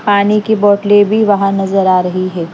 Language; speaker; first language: Hindi; non-native, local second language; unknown